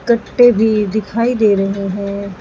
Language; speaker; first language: Hindi; native; Hindi